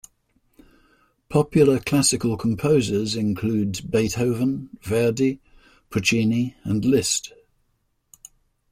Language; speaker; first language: English; native; English